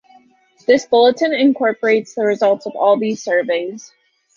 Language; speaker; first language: English; native; English